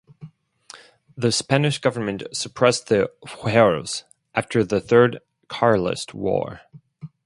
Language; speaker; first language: English; non-native, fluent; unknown